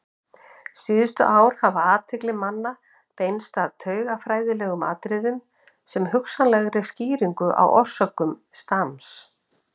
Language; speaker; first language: Icelandic; native; Icelandic